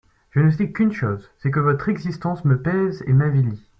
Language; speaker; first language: French; native; French